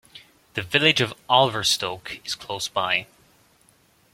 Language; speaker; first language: English; native; English